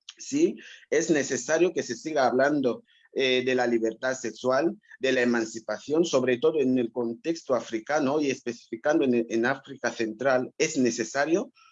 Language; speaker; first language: Spanish; non-native, local second language; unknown